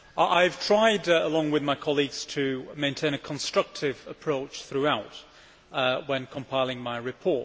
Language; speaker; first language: English; native; English